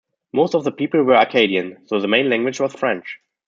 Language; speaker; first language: English; non-native, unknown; German